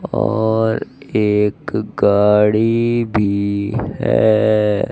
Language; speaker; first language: Hindi; native; Hindi